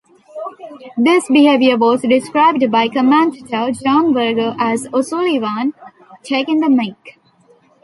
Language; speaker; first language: English; non-native, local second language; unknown